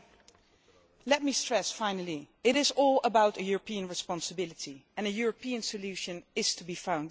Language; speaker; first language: English; non-native, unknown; Dutch